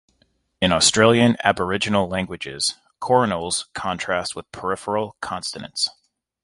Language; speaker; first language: English; native; English